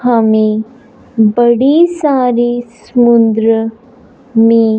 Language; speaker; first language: Hindi; non-native, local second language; Punjabi